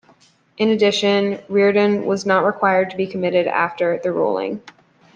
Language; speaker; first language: English; native; English